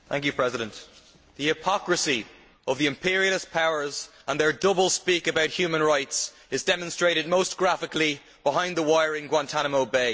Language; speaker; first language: English; native; English